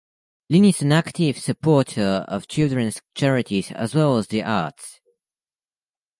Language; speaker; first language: English; native; English